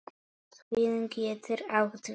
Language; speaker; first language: Icelandic; non-native, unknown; Polish